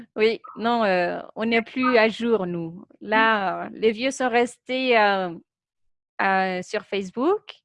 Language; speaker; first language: French; non-native, fluent; Spanish